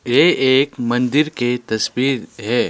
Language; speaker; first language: Hindi; non-native, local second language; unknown